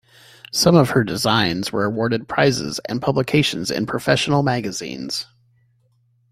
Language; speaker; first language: English; native; English